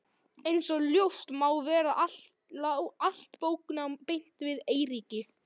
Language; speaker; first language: Icelandic; native; Icelandic